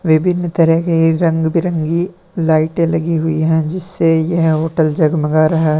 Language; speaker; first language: Hindi; native; Hindi